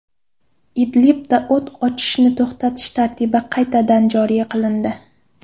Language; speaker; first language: Uzbek; non-native, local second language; Kara-Kalpak